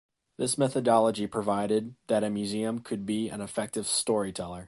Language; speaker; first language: English; native; English